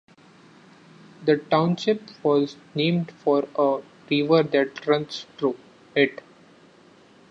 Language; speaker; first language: English; non-native, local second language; Marathi